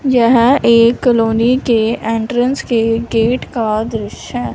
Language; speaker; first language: Hindi; non-native, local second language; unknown